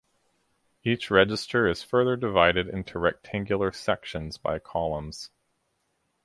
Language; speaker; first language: English; native; English